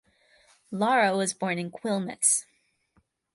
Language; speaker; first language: English; native; English